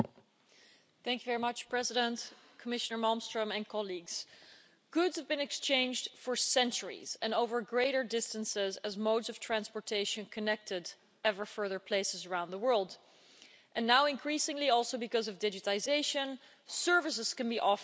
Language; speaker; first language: English; non-native, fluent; Dutch